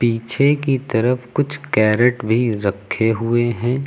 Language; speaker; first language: Hindi; native; Hindi